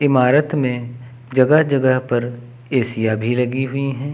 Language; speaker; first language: Hindi; native; Hindi